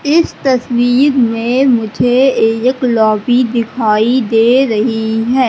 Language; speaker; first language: Hindi; native; Hindi